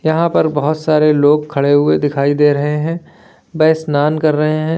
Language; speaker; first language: Hindi; native; Hindi